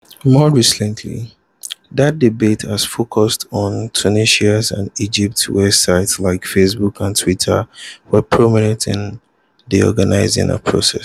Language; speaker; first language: English; non-native, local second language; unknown